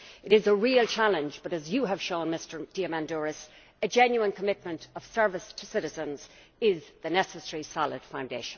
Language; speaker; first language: English; native; English